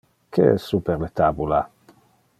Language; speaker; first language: Interlingua; non-native, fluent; Dutch